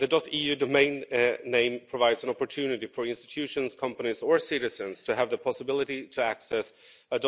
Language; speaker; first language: English; non-native, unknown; Swedish